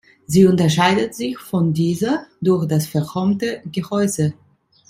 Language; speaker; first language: German; non-native, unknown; Italian